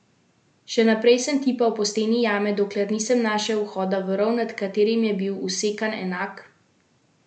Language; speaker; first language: Slovenian; native; Slovenian